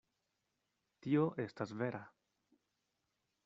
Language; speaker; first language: Esperanto; non-native, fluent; Spanish